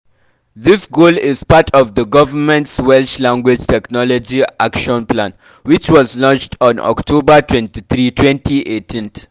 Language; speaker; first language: English; non-native, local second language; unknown